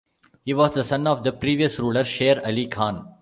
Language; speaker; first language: English; non-native, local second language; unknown